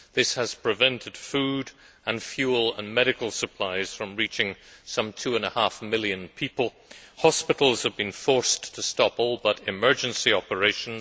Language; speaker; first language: English; native; English